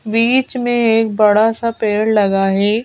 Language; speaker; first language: Hindi; native; Hindi